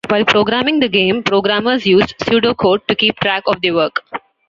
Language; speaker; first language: English; non-native, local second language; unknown